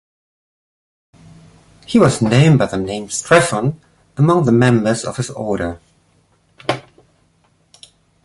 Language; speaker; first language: English; non-native, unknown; German